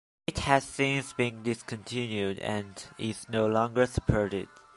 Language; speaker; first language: English; non-native, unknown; Chinese